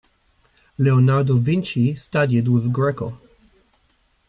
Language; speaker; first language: English; native; English